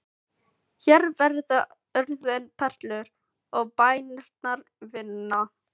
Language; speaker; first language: Icelandic; non-native, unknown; Filipino